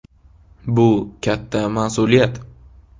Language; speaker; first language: Uzbek; native; Uzbek